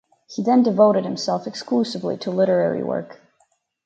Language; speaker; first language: English; native; English